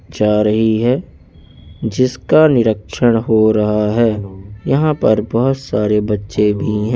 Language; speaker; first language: Hindi; native; Hindi